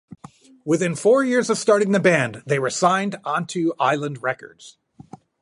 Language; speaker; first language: English; native; English